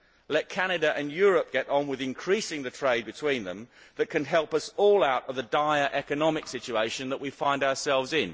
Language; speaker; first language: English; native; English